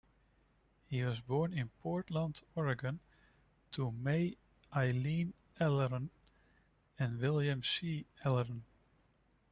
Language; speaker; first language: English; non-native, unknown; Dutch